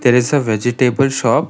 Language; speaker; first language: English; non-native, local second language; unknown